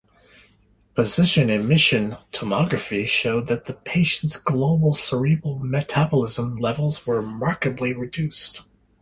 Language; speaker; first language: English; native; English